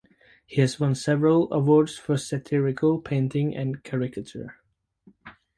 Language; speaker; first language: English; native; English